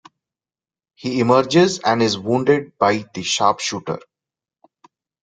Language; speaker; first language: English; non-native, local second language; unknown